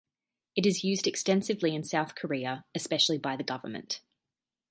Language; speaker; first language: English; native; English